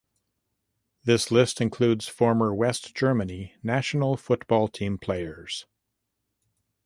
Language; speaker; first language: English; native; English